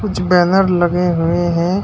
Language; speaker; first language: Hindi; native; Hindi